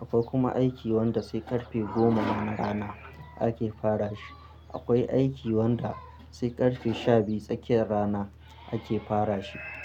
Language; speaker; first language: Hausa; non-native, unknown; Akan